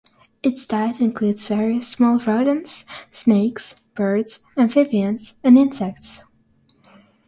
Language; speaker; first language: English; non-native, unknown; Russian